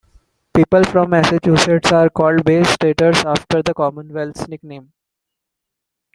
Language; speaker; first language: English; non-native, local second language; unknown